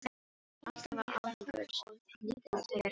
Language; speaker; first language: Icelandic; non-native, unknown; Filipino